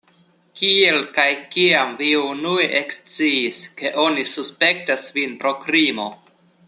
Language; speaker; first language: Esperanto; non-native, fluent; Russian